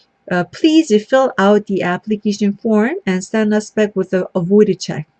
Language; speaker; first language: English; non-native, fluent; Korean